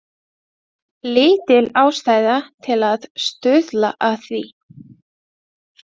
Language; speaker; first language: Icelandic; non-native, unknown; Latvian